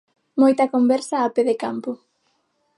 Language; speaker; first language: Galician; non-native, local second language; Spanish